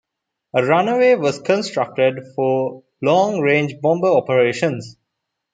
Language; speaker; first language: English; non-native, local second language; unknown